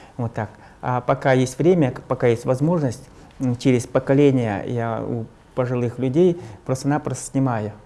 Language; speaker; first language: Russian; non-native, local second language; Evenki